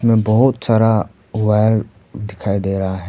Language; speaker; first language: Hindi; non-native, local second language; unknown